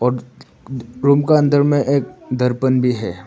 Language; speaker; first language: Hindi; non-native, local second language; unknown